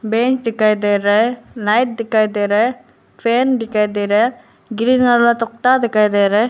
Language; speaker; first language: Hindi; non-native, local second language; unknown